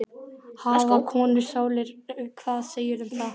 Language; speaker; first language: Icelandic; native; Icelandic